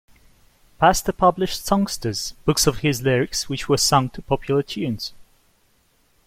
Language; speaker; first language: English; native; English